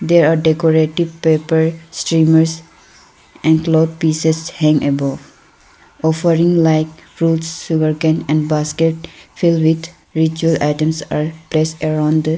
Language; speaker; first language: English; non-native, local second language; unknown